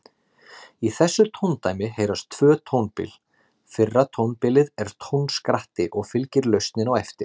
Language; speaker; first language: Icelandic; native; Icelandic